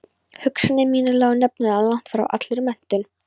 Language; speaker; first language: Icelandic; non-native, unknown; Polish